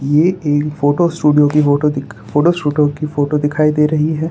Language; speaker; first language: Hindi; non-native, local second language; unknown